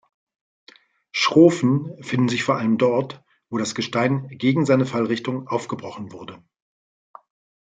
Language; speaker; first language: German; native; German